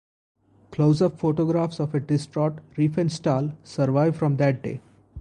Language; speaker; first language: English; non-native, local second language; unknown